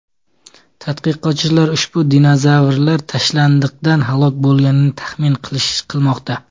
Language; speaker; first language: Uzbek; native; Uzbek